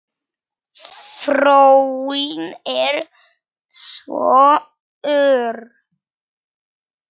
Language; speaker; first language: Icelandic; non-native, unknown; Polish